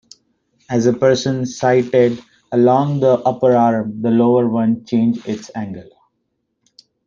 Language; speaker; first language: English; non-native, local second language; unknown